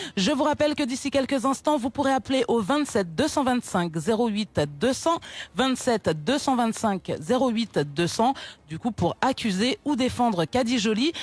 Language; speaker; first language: French; non-native, local second language; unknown